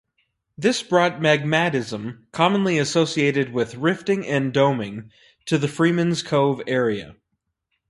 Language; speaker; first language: English; native; English